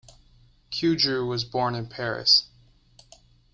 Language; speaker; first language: English; native; English